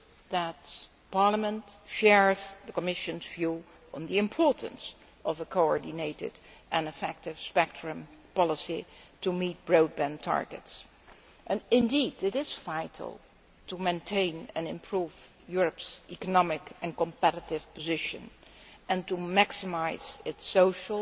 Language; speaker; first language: English; non-native, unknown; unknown